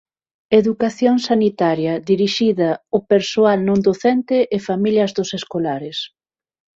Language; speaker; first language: Galician; non-native, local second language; Spanish